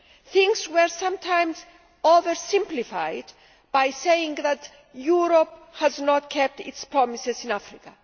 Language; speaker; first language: English; non-native, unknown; Greek